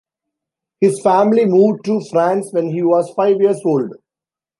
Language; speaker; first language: English; non-native, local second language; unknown